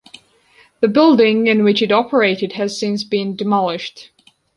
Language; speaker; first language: English; non-native, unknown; Georgian